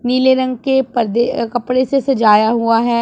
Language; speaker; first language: Hindi; non-native, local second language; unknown